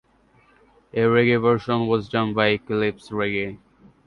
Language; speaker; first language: English; non-native, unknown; Bangla